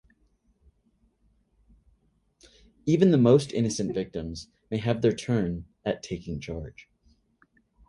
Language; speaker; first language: English; native; English